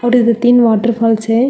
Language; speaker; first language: Hindi; non-native, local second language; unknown